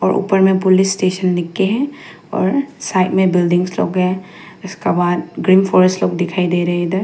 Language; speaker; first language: Hindi; non-native, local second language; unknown